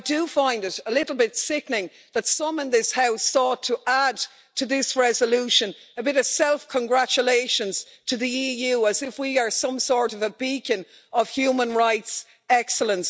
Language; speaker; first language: English; native; English